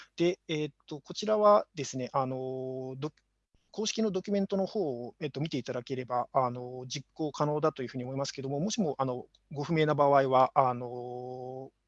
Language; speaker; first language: Japanese; native; Japanese